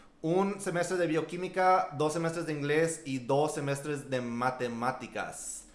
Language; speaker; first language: Spanish; early bilingual, heritage; Spanish